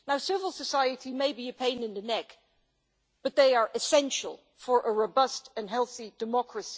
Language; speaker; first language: English; non-native, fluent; Dutch